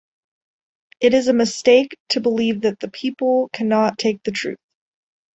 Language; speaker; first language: English; native; English